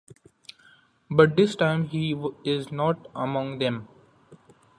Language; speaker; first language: English; non-native, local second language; Marathi